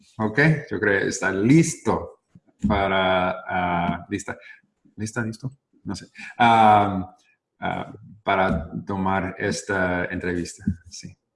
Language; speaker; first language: Spanish; non-native, learner; English